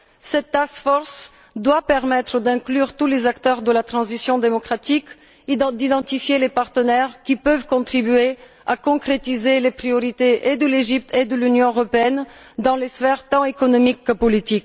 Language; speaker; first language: French; non-native, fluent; Bulgarian